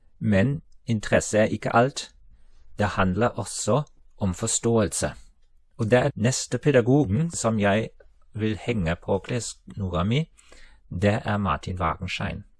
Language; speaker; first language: Norwegian; non-native, related language; German